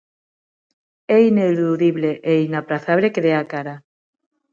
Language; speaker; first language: Galician; non-native, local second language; Spanish